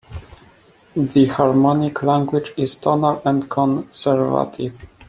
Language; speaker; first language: English; non-native, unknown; Polish